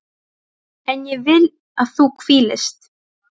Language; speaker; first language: Icelandic; non-native, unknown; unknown